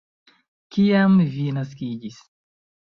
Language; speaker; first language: Esperanto; non-native, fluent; Chinese